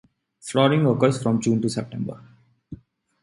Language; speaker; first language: English; non-native, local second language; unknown